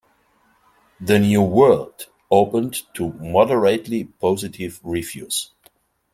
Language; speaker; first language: English; non-native, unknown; German